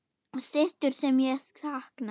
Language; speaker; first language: Icelandic; non-native, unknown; German